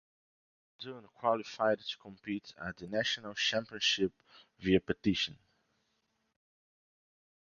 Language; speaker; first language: English; non-native, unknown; Portuguese